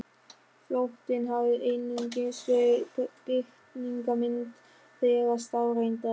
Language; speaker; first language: Icelandic; non-native, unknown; German